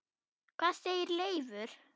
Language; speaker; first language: Icelandic; non-native, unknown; German